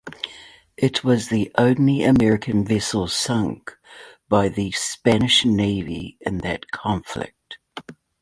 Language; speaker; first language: English; native; English